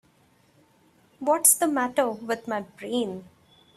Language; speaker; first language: English; non-native, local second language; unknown